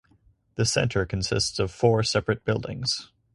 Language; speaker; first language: English; native; English